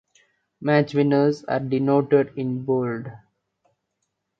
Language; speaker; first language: English; non-native, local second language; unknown